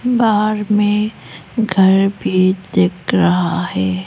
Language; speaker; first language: Hindi; non-native, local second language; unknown